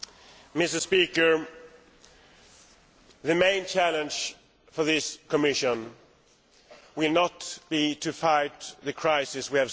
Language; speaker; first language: English; non-native, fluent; Swedish